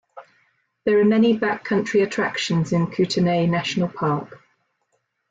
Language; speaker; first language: English; native; English